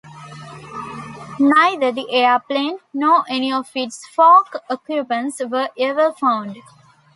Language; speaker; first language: English; non-native, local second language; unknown